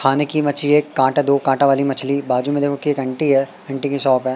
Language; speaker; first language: Hindi; native; Hindi